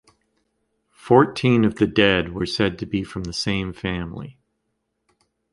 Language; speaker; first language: English; native; English